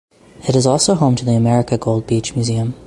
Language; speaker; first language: English; native; English